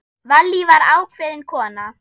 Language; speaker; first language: Icelandic; non-native, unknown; German